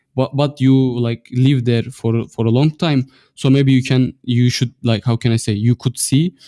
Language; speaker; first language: English; non-native, fluent; Turkish